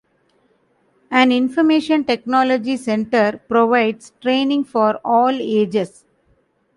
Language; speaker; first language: English; non-native, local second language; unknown